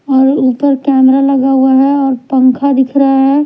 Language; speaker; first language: Hindi; non-native, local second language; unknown